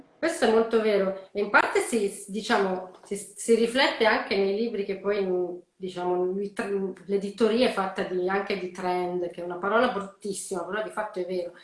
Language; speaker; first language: Italian; native; Italian